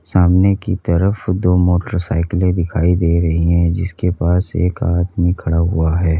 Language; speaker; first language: Hindi; native; Hindi